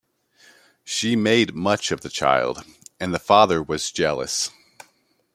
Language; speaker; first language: English; native; English